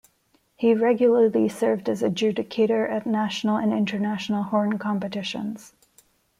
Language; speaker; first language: English; non-native, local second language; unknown